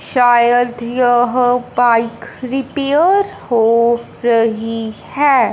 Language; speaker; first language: Hindi; non-native, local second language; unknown